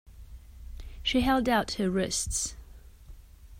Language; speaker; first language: English; non-native, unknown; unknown